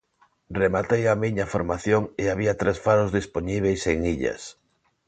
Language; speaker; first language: Galician; non-native, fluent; Spanish